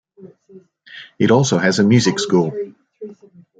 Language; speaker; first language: English; native; English